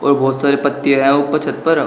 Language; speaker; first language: Hindi; native; Hindi